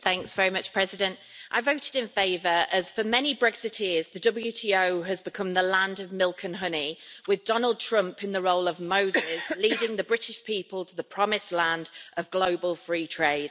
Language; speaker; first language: English; native; English